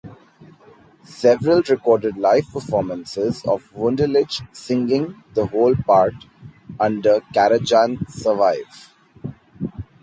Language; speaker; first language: English; non-native, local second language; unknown